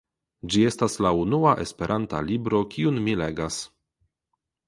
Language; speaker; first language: Esperanto; non-native, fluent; Polish